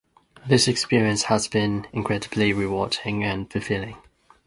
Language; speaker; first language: English; non-native, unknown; Japanese